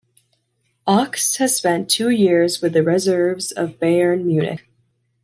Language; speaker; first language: English; native; English